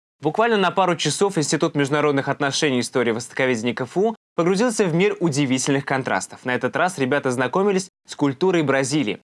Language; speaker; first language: Russian; native; Russian